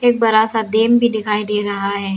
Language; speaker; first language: Hindi; non-native, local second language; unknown